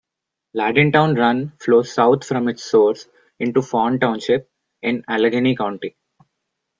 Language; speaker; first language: English; non-native, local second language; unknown